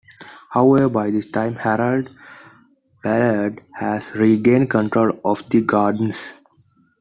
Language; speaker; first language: English; non-native, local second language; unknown